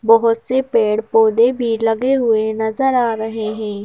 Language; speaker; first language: Hindi; native; Hindi